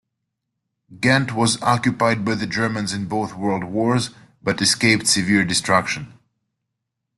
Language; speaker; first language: English; native; English